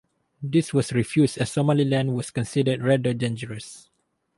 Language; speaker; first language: English; non-native, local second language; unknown